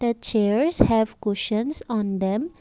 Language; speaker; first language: English; non-native, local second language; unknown